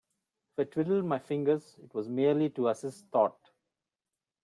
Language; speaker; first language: English; non-native, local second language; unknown